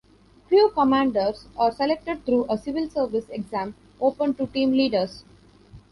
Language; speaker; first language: English; non-native, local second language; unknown